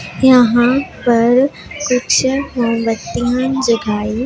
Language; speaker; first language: Hindi; non-native, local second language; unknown